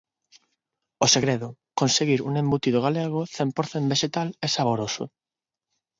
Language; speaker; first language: Galician; non-native, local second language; Spanish